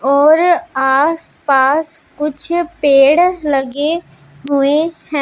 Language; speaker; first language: Hindi; non-native, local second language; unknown